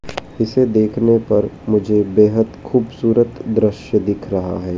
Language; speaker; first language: Hindi; native; Hindi